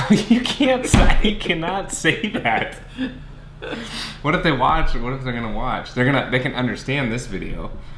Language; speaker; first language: English; native; English